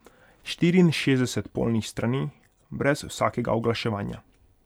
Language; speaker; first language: Slovenian; non-native, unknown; Hungarian